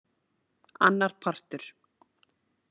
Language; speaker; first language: Icelandic; native; Icelandic